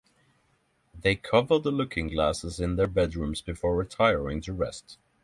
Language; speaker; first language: English; non-native, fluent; Norwegian